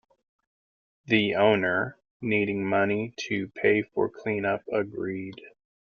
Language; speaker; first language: English; native; English